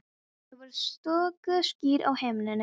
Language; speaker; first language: Icelandic; non-native, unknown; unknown